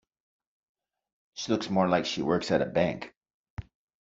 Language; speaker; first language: English; native; English